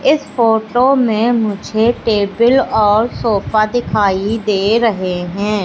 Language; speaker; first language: Hindi; native; Hindi